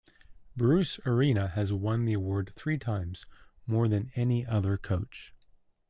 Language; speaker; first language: English; native; English